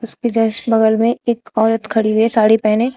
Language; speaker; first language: Hindi; native; Hindi